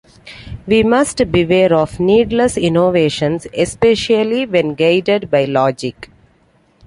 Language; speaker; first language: English; non-native, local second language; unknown